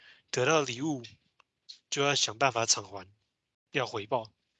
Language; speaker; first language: Chinese; native; Chinese